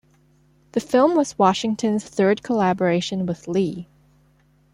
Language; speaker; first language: English; non-native, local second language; Cantonese